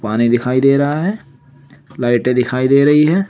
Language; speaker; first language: Hindi; native; Hindi